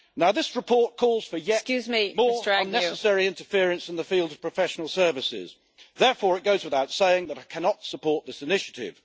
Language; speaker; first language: English; native; English